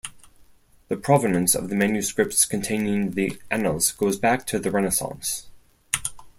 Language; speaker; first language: English; non-native, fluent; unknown